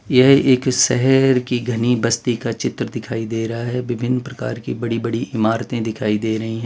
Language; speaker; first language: Hindi; non-native, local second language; Gujarati